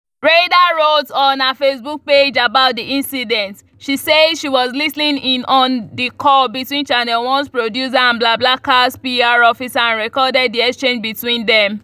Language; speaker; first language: English; non-native, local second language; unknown